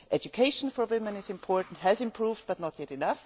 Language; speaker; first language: English; non-native, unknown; German